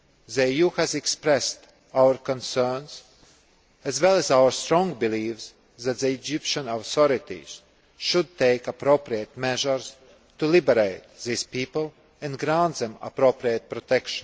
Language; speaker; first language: English; non-native, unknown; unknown